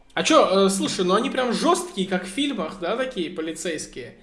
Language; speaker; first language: Russian; native; Russian